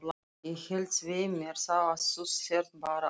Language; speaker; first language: Icelandic; non-native, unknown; Russian